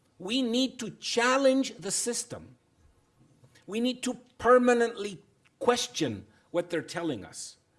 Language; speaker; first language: English; non-native, fluent; Spanish